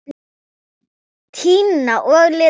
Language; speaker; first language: Icelandic; non-native, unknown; Thai